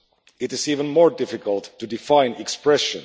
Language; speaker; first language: English; non-native, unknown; Finnish